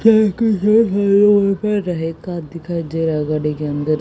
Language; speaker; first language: Hindi; native; Hindi